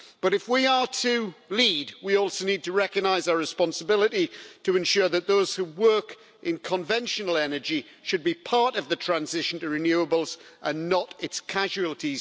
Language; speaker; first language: English; native; English